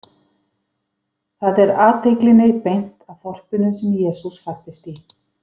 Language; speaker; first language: Icelandic; native; Icelandic